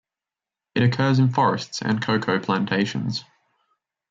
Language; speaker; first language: English; native; English